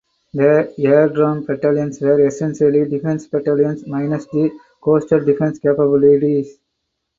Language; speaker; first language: English; non-native, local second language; Tamil